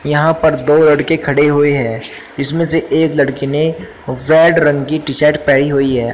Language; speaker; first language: Hindi; native; Hindi